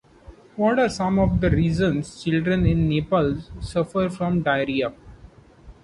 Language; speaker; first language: English; non-native, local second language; Marathi